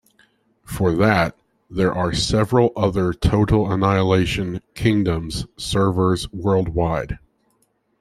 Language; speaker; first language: English; native; English